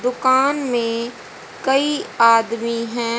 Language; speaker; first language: Hindi; native; Hindi